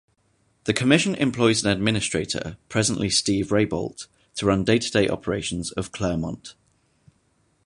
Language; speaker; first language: English; native; English